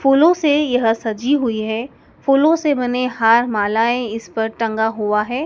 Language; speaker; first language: Hindi; native; Hindi